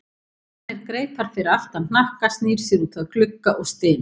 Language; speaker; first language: Icelandic; native; Icelandic